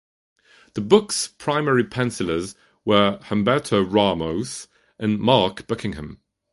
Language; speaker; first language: English; non-native, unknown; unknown